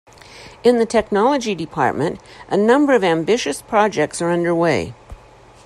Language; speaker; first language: English; native; English